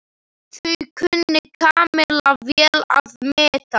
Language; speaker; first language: Icelandic; non-native, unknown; Slovak